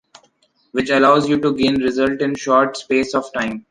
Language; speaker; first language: English; non-native, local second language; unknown